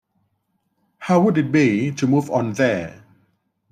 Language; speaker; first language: English; non-native, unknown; Thai